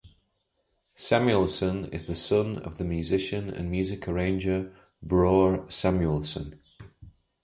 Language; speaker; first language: English; native; English